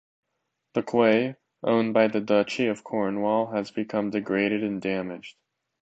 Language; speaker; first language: English; native; English